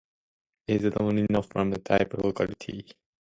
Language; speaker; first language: English; non-native, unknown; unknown